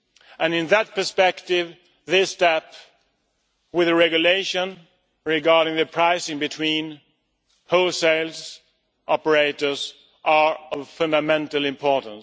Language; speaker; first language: English; non-native, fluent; Swedish